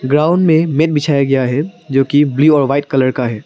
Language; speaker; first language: Hindi; non-native, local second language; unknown